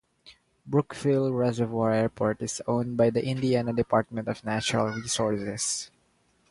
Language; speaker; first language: English; non-native, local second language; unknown